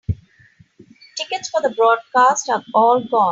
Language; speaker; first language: English; non-native, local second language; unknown